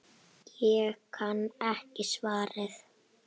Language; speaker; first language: Icelandic; native; Icelandic